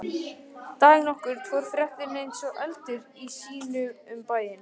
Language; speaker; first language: Icelandic; native; Icelandic